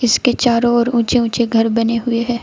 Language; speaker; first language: Hindi; native; Hindi